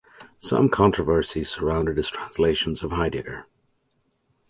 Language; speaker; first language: English; native; English